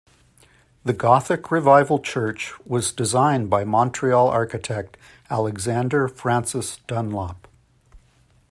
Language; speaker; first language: English; native; English